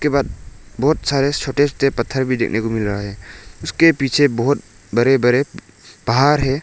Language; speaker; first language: Hindi; non-native, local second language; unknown